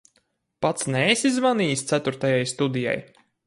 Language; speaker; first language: Latvian; native; Latvian